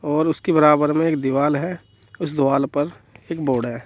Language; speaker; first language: Hindi; native; Hindi